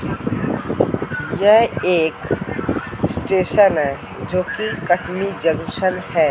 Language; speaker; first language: Hindi; native; Hindi